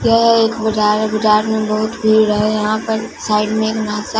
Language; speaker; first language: Hindi; non-native, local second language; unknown